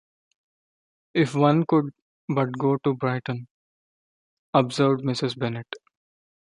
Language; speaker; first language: English; non-native, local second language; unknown